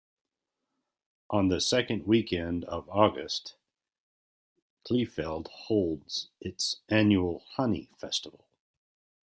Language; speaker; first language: English; native; English